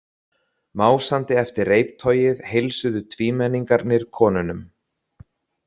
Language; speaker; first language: Icelandic; native; Icelandic